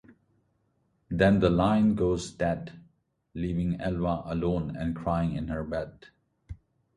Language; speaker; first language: English; non-native, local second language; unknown